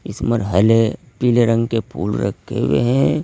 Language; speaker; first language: Hindi; native; Hindi